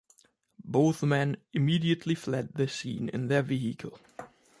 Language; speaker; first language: English; non-native, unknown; German